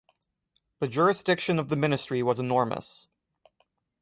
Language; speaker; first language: English; native; English